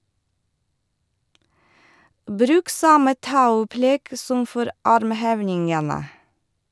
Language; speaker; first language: Norwegian; non-native, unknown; Russian